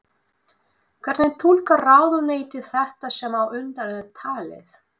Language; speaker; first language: Icelandic; non-native, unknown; Russian